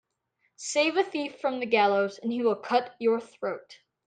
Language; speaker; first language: English; native; English